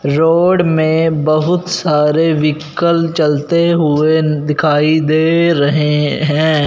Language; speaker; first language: Hindi; non-native, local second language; Punjabi